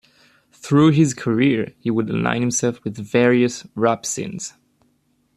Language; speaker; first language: English; native; English